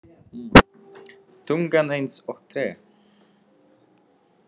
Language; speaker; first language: Icelandic; non-native, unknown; Czech